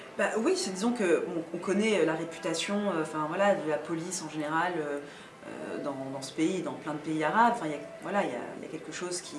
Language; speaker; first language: French; early bilingual, other home language; Arabic